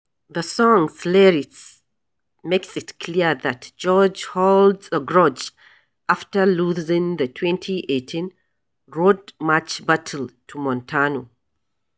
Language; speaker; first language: English; non-native, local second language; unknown